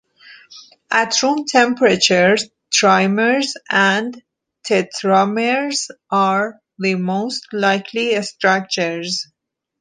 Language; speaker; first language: English; non-native, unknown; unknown